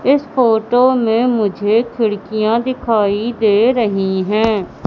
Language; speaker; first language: Hindi; native; Hindi